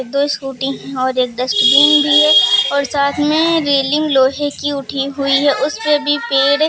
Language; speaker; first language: Hindi; native; Hindi